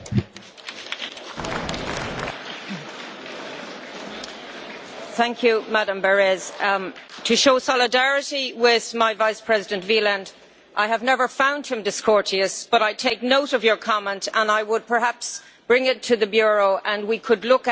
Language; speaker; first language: English; native; English